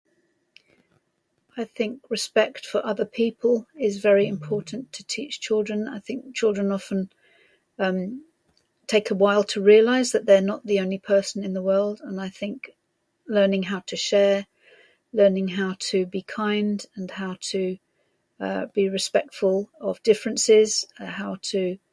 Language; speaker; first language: English; native; English